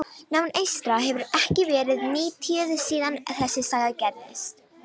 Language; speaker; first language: Icelandic; non-native, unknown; Romanian